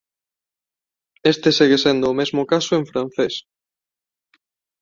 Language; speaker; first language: Galician; non-native, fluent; Spanish